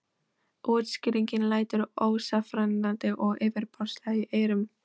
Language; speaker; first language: Icelandic; non-native, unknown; Polish